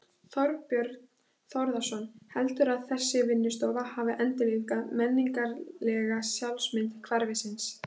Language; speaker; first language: Icelandic; native; Icelandic